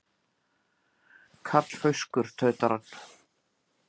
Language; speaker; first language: Icelandic; native; Icelandic